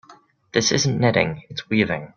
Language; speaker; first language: English; native; English